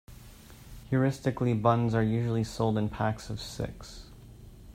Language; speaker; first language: English; native; English